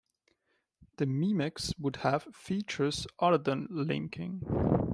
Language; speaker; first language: English; non-native, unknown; German